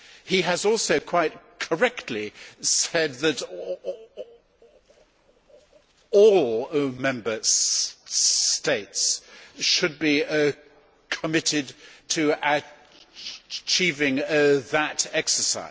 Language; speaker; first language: English; native; English